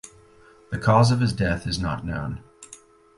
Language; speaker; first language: English; native; English